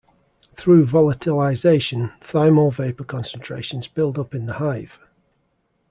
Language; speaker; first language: English; native; English